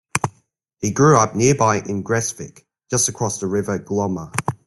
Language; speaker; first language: English; native; English